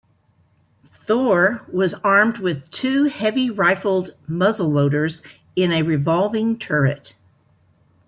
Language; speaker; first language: English; native; English